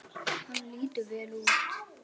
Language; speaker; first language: Icelandic; native; Icelandic